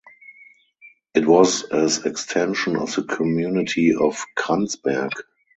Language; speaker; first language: English; non-native, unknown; German